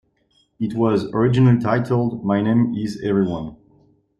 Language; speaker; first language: English; non-native, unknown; French